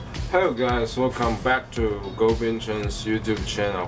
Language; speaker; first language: English; non-native, learner; Chinese